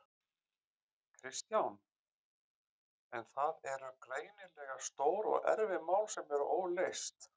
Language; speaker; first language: Icelandic; native; Icelandic